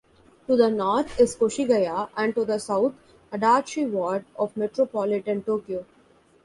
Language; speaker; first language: English; non-native, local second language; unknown